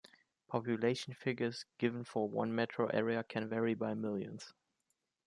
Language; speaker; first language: English; non-native, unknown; German